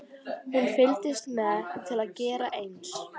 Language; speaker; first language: Icelandic; native; Icelandic